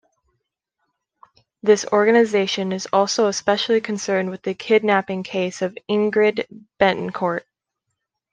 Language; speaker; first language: English; native; English